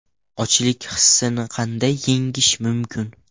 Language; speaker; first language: Uzbek; non-native, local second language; Russian